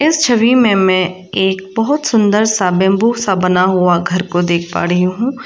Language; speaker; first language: Hindi; non-native, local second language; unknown